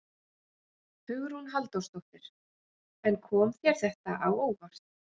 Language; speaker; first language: Icelandic; native; Icelandic